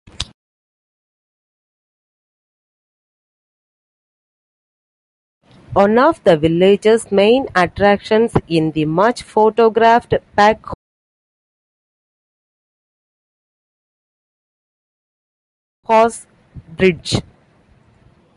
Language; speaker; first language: English; non-native, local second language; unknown